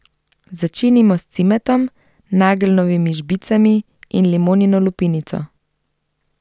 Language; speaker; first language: Slovenian; native; Slovenian